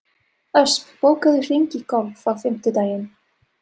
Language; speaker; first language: Icelandic; non-native, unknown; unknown